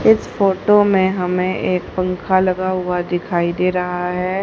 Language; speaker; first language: Hindi; native; Hindi